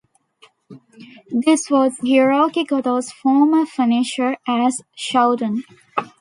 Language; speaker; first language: English; non-native, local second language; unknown